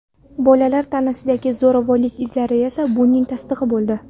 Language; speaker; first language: Uzbek; non-native, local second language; Kara-Kalpak